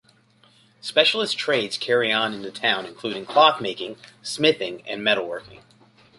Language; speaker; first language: English; native; English